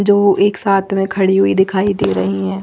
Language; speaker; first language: Hindi; non-native, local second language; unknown